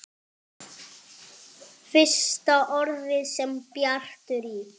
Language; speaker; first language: Icelandic; non-native, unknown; French